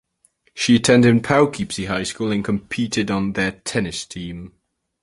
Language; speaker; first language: English; native; English